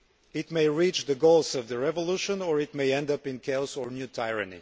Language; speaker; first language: English; non-native, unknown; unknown